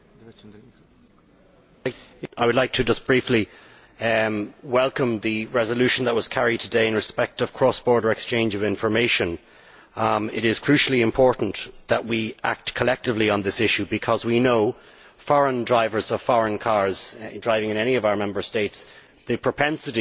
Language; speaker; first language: English; native; English